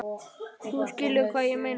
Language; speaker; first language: Icelandic; native; Icelandic